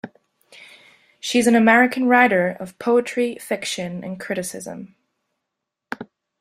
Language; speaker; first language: English; non-native, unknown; German